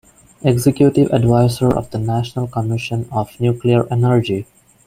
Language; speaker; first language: English; non-native, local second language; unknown